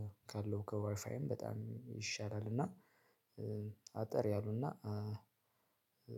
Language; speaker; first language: Amharic; native; Amharic